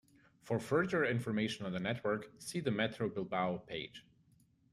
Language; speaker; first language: English; native; English